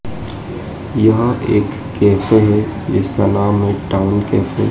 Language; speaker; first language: Hindi; native; Hindi